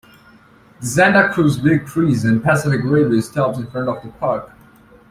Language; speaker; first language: English; native; English